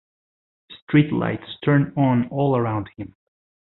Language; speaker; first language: English; non-native, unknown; Spanish